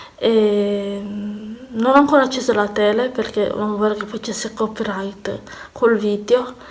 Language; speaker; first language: Italian; native; Italian